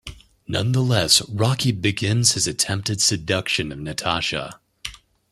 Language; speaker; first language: English; native; English